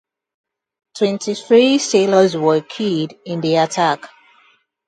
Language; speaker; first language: English; non-native, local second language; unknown